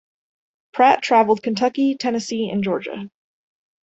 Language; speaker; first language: English; native; English